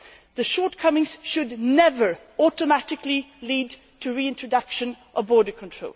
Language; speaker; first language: English; non-native, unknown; Swedish